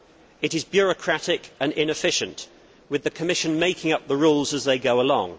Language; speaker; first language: English; native; English